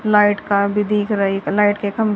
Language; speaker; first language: Hindi; native; Hindi